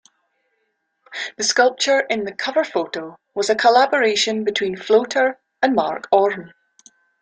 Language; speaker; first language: English; native; English